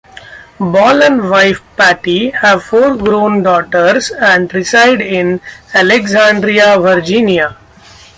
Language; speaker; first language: English; non-native, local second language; Marathi